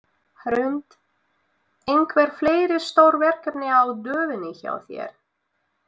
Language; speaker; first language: Icelandic; non-native, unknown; Russian